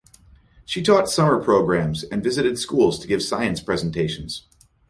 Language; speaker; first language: English; native; English